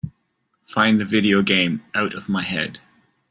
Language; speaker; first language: English; native; English